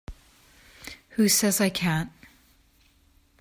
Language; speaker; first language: English; native; English